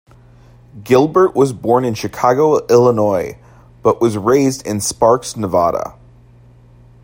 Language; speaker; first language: English; native; English